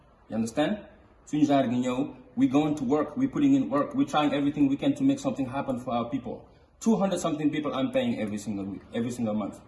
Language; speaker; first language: English; non-native, fluent; Wolof